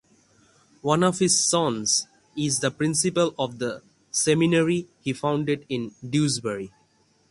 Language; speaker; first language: English; non-native, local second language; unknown